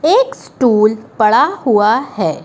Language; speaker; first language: Hindi; native; Hindi